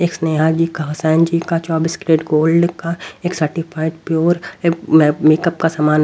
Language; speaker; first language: Hindi; native; Hindi